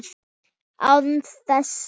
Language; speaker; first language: Icelandic; non-native, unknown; Thai